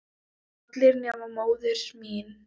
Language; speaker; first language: Icelandic; non-native, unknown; Thai